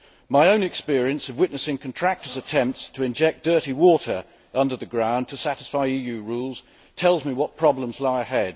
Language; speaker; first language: English; native; English